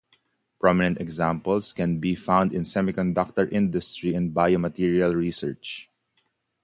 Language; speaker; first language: English; non-native, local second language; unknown